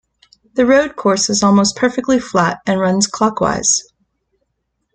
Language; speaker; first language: English; native; English